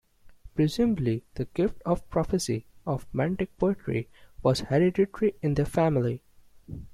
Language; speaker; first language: English; non-native, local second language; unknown